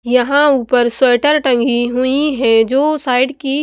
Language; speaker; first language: Hindi; non-native, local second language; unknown